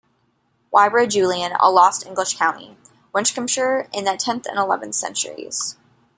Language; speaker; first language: English; native; English